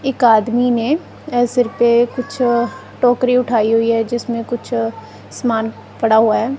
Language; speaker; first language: Hindi; non-native, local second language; Punjabi